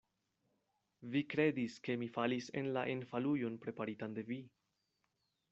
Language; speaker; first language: Esperanto; non-native, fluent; Spanish